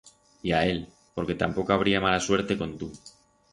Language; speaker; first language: Aragonese; non-native, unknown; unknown